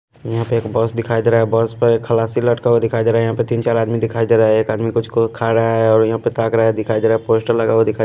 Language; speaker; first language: Hindi; non-native, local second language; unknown